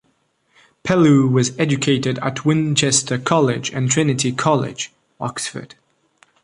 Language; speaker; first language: English; non-native, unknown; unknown